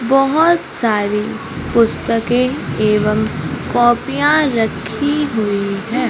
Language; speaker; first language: Hindi; native; Hindi